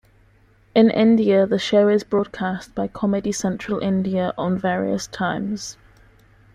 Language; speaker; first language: English; native; English